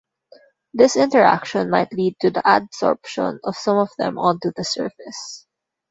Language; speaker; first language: English; non-native, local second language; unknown